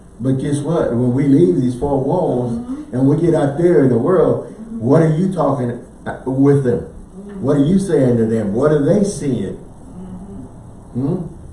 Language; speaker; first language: English; native; English